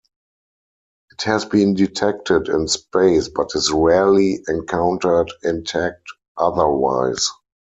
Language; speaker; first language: English; non-native, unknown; German